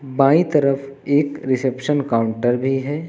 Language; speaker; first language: Hindi; native; Hindi